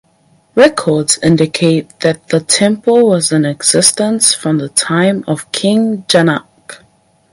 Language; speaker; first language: English; native; English